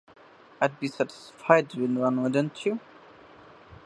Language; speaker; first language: English; non-native, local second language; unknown